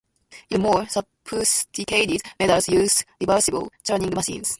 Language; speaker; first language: English; non-native, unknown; Japanese